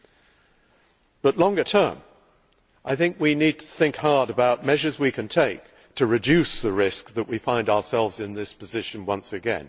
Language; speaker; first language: English; native; English